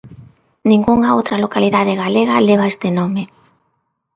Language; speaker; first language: Galician; non-native, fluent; Spanish